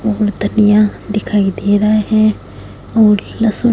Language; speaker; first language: Hindi; non-native, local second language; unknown